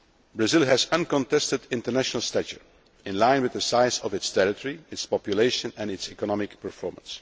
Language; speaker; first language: English; non-native, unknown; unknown